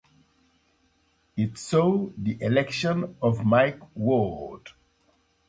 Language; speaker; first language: English; non-native, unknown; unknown